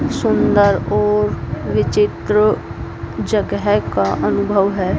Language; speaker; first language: Hindi; native; Hindi